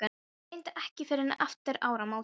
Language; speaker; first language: Icelandic; non-native, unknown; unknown